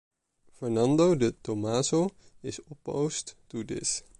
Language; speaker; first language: English; non-native, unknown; Dutch